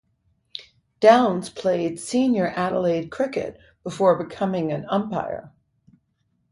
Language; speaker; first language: English; native; English